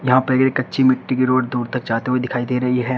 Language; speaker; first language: Hindi; native; Hindi